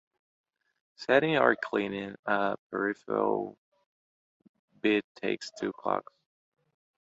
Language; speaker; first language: English; non-native, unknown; Portuguese